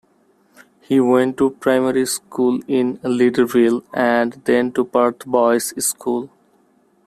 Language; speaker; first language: English; non-native, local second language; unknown